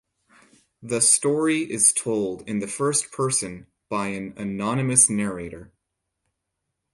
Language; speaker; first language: English; native; English